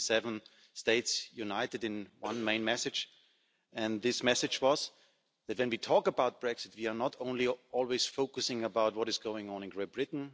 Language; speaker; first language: English; non-native, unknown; German